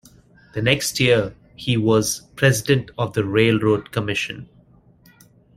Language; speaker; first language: English; non-native, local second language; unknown